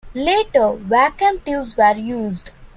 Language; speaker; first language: English; non-native, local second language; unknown